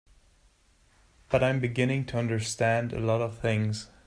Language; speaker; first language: English; non-native, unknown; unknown